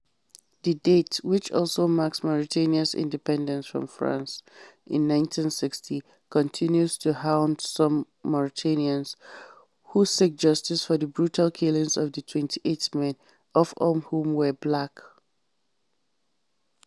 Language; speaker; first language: English; non-native, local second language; Hausa